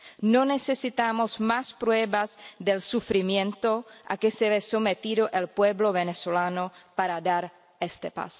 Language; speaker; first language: Spanish; non-native, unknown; Czech